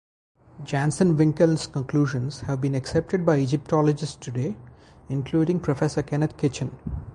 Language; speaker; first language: English; non-native, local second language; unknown